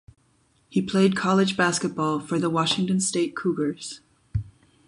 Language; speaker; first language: English; non-native, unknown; German